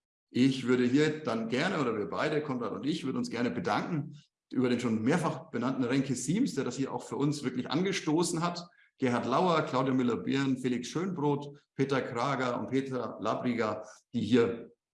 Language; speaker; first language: German; native; German